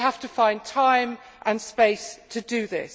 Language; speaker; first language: English; native; English